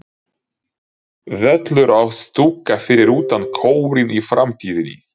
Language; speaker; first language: Icelandic; non-native, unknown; Ukrainian